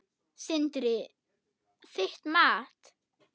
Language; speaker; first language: Icelandic; non-native, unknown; German